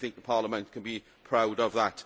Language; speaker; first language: English; native; English